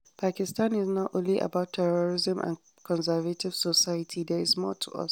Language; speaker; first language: English; non-native, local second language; Hausa